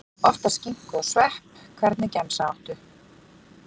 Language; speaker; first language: Icelandic; native; Icelandic